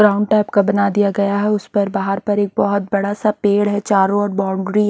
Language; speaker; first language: Hindi; native; Hindi